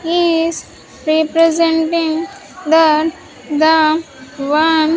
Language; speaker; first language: English; non-native, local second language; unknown